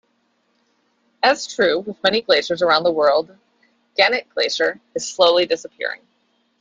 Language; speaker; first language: English; native; English